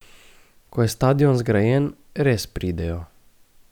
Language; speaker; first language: Slovenian; native; Slovenian